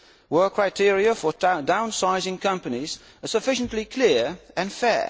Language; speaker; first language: English; non-native, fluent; Dutch